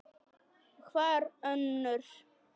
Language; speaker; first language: Icelandic; non-native, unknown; Polish